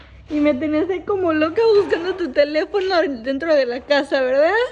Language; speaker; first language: Spanish; early bilingual, heritage; Spanish